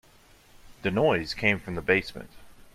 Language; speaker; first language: English; native; English